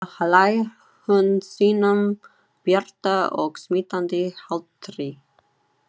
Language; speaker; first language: Icelandic; non-native, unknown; Chinese